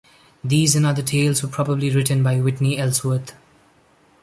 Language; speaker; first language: English; non-native, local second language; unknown